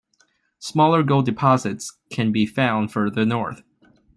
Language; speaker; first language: English; non-native, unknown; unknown